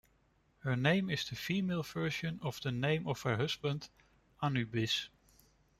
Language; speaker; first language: English; non-native, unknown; Dutch